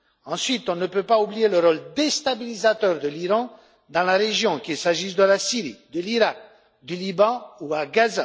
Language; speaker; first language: French; non-native, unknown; Romanian